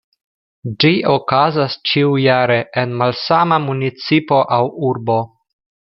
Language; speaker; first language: Esperanto; non-native, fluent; Russian